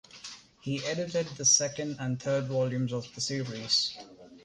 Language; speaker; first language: English; non-native, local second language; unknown